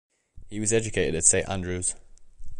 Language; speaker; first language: English; native; English